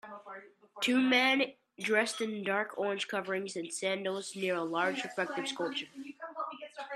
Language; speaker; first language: English; native; English